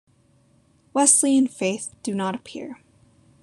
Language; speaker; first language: English; native; English